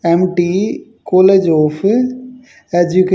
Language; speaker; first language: Hindi; native; Hindi